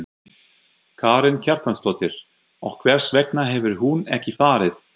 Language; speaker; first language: Icelandic; non-native, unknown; German